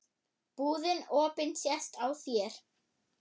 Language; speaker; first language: Icelandic; non-native, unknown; German